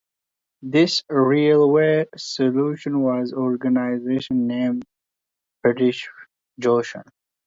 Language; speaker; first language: English; non-native, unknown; Pashto